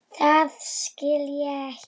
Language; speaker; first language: Icelandic; non-native, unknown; Polish